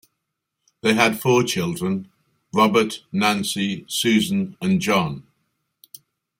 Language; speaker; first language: English; native; English